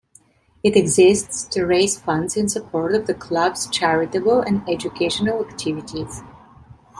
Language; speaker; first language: English; non-native, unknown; Italian